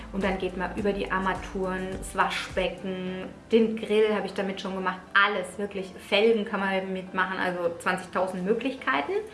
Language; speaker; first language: German; early bilingual, other home language; Italian